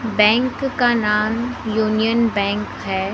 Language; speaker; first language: Hindi; native; Hindi